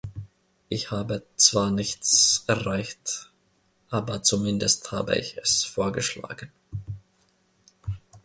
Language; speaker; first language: German; non-native, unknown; Finnish